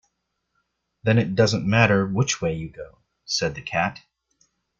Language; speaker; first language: English; native; English